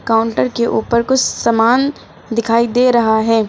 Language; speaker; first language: Hindi; native; Hindi